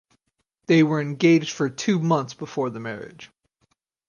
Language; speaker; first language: English; native; English